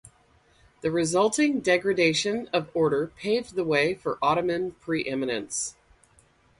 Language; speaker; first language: English; native; English